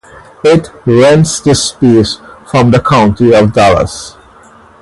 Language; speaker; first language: English; native; English